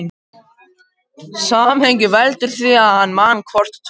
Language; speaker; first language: Icelandic; non-native, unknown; Macedonian